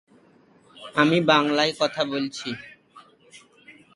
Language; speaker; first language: English; native; English